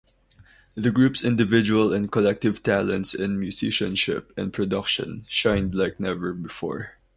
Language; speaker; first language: English; non-native, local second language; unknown